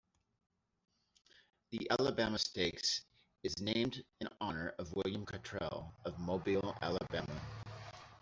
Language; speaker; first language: English; native; English